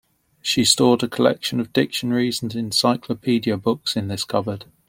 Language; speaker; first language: English; native; English